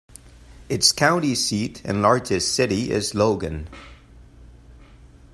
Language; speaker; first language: English; non-native, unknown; Spanish